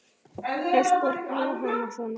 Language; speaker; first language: Icelandic; native; Icelandic